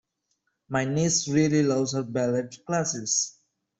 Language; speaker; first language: English; non-native, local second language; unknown